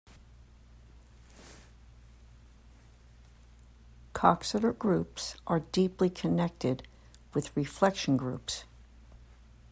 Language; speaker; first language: English; native; English